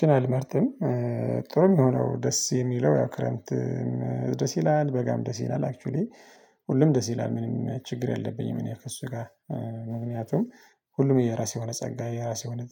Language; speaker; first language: Amharic; non-native, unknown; Tigrinya